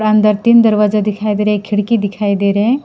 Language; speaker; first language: Hindi; non-native, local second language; Assamese